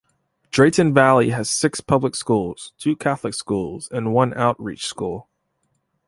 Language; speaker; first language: English; native; English